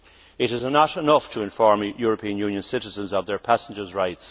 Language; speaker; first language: English; native; English